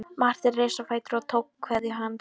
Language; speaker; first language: Icelandic; non-native, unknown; Polish